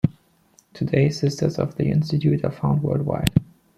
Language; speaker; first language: English; non-native, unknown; German